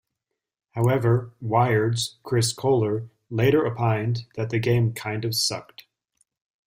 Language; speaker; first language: English; native; English